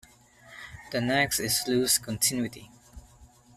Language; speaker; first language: English; non-native, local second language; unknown